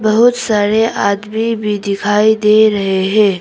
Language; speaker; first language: Hindi; non-native, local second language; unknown